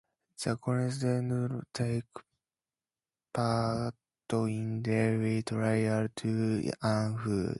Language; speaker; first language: English; native; English